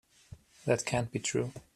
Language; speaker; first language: English; non-native, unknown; German